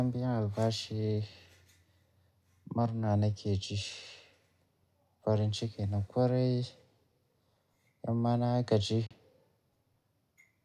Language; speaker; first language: Hausa; native; Hausa